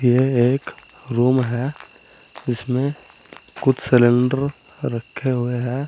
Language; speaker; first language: Hindi; native; Hindi